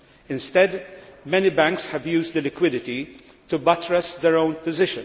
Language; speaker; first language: English; non-native, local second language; Maltese